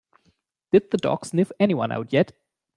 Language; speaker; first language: English; non-native, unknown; German